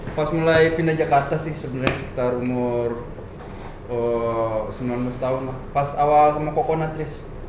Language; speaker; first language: Indonesian; native; Indonesian